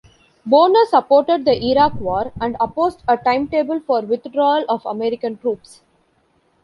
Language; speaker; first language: English; non-native, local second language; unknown